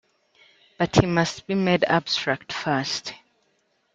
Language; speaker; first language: English; native; English